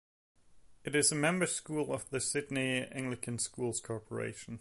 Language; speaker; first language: English; non-native, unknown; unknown